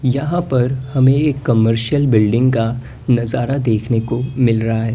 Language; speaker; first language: Hindi; native; Hindi